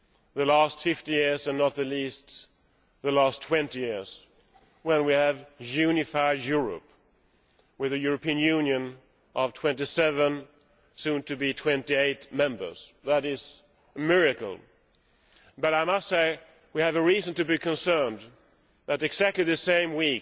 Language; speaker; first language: English; non-native, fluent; Swedish